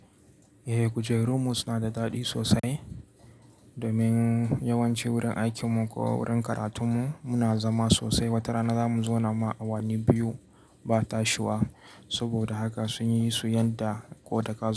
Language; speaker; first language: Hausa; native; Hausa